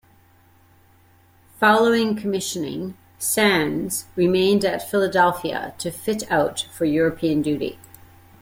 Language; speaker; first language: English; native; English